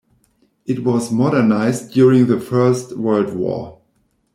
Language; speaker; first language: English; non-native, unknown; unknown